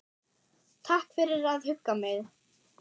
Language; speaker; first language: Icelandic; non-native, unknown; German